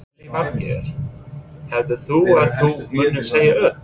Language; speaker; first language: Icelandic; non-native, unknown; English